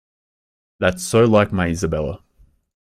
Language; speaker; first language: English; native; English